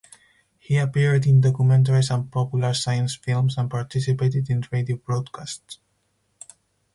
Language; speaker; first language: English; non-native, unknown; Spanish